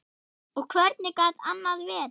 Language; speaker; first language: Icelandic; non-native, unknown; German